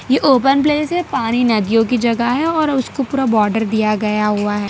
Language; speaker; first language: Hindi; non-native, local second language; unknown